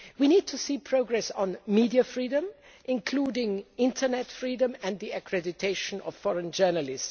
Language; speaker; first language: English; non-native, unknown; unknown